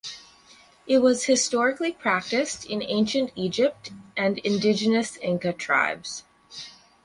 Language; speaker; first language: English; native; English